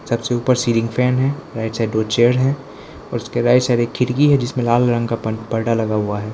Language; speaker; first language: Hindi; non-native, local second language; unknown